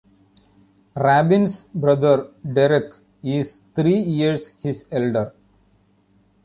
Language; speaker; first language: English; non-native, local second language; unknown